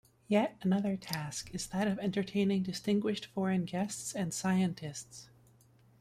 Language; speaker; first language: English; native; English